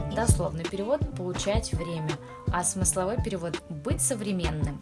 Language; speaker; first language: Russian; native; Russian